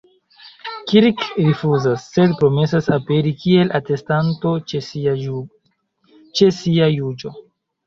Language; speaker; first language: Esperanto; non-native, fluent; Chinese